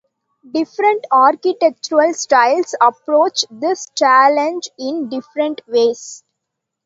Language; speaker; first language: English; non-native, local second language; Tamil